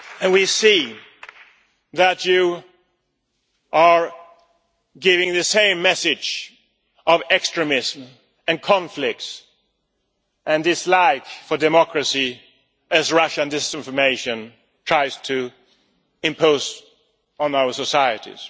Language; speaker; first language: English; non-native, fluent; Swedish